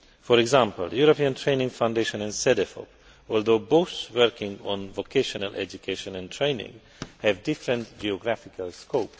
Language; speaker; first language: English; non-native, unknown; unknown